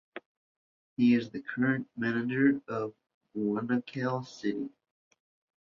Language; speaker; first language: English; native; English